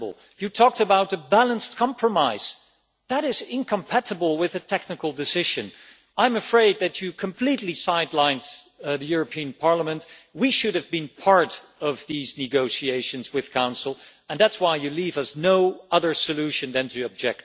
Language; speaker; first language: English; non-native, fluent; Dutch